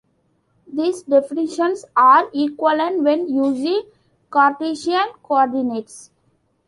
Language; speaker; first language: English; non-native, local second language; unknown